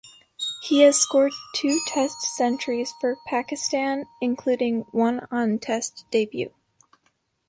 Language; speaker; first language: English; native; English